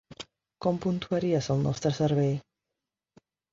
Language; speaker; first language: Catalan; non-native, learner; Spanish